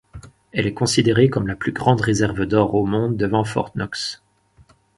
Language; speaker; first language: French; native; French